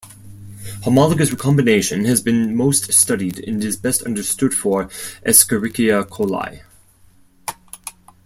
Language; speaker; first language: English; non-native, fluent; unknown